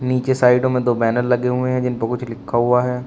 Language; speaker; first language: Hindi; native; Hindi